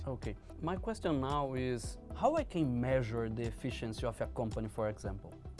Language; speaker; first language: English; non-native, learner; Portuguese